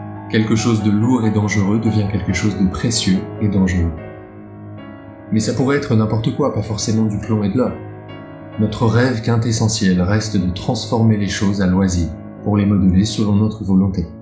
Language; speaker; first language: French; native; French